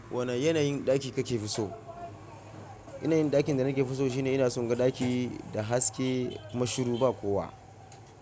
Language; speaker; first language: Hausa; non-native, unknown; Yoruba